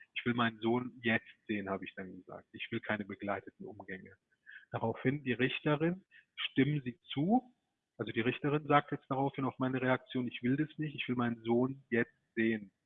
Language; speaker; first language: German; early bilingual, other home language; Turkish